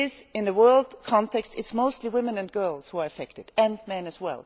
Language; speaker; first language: English; non-native, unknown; German